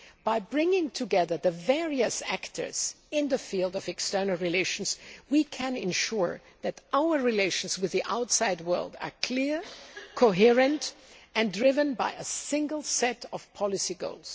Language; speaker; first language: English; non-native, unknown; German